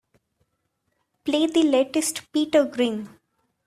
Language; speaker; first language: English; non-native, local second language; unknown